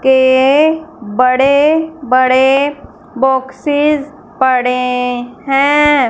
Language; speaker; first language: Hindi; non-native, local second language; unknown